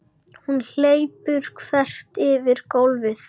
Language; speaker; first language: Icelandic; native; Icelandic